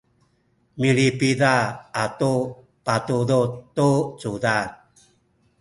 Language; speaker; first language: Sakizaya; native; Sakizaya